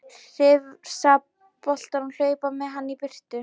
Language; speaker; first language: Icelandic; non-native, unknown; Polish